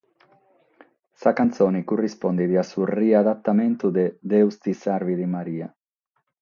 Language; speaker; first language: Sardinian; non-native, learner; Catalan